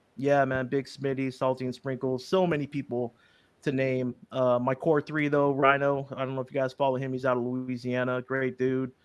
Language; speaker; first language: English; early bilingual, other home language; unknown